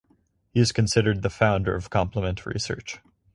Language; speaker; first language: English; native; English